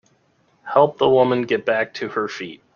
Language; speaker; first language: English; native; English